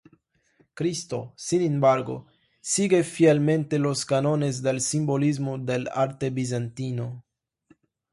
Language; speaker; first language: Spanish; non-native, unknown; Portuguese